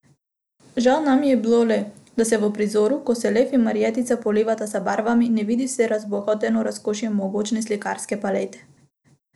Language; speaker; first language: Slovenian; non-native, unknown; Macedonian